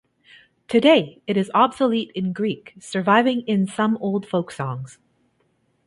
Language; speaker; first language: English; native; English